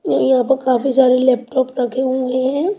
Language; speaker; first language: Hindi; native; Hindi